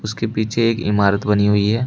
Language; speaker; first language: Hindi; native; Hindi